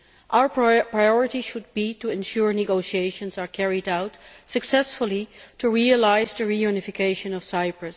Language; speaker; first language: English; non-native, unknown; Dutch